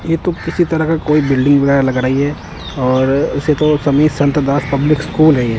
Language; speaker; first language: Hindi; non-native, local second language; Punjabi